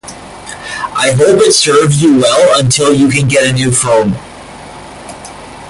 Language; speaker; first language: English; native; English